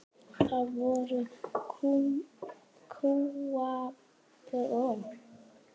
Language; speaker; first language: Icelandic; native; Icelandic